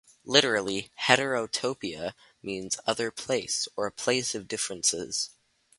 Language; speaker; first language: English; native; English